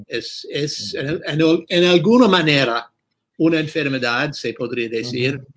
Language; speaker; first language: Spanish; non-native, fluent; English